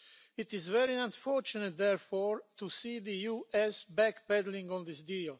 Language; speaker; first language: English; non-native, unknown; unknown